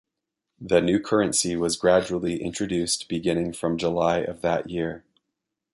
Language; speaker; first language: English; native; English